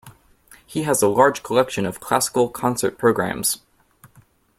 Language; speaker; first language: English; native; English